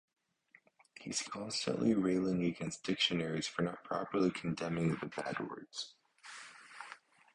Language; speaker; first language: English; native; English